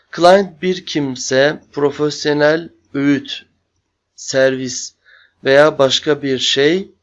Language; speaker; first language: Turkish; native; Turkish